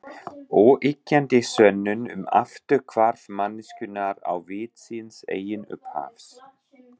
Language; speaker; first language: Icelandic; non-native, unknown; German